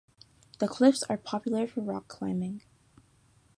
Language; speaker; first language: English; native; English